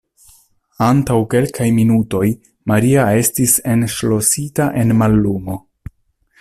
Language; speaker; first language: Esperanto; non-native, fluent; Italian